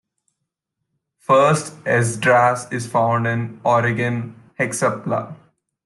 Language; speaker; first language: English; non-native, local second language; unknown